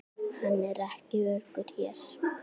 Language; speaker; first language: Icelandic; native; Icelandic